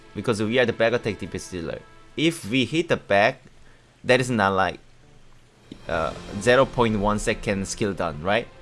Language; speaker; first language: English; non-native, learner; Korean